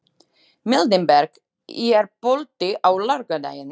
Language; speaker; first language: Icelandic; non-native, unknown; Slovak